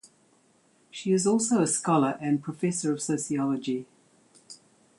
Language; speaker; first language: English; native; English